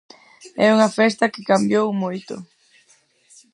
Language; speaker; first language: Galician; non-native, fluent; Spanish